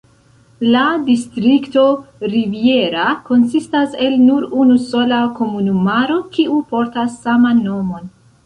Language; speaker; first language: Esperanto; non-native, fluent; Central Kurdish